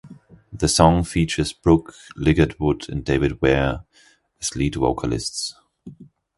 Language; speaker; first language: English; non-native, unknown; German